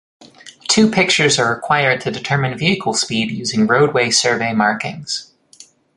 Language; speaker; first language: English; native; English